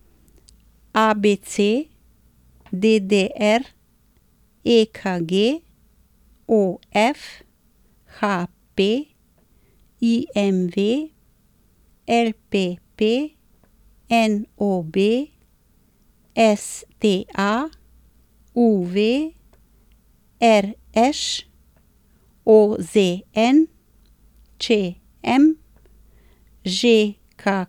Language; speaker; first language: Slovenian; native; Slovenian